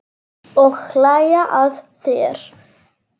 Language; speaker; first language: Icelandic; non-native, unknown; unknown